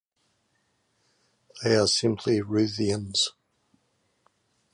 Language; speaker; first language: English; native; English